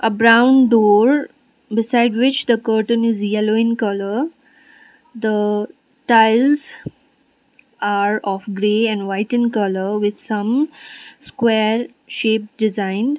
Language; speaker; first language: English; non-native, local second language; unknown